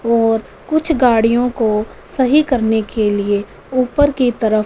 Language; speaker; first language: Hindi; non-native, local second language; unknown